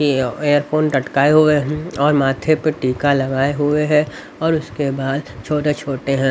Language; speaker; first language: Hindi; native; Hindi